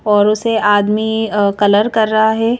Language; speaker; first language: Hindi; native; Hindi